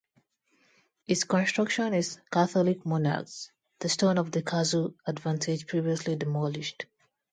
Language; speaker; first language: English; non-native, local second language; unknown